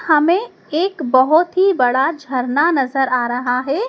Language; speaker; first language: Hindi; native; Hindi